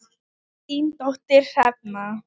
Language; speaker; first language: Icelandic; non-native, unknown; Thai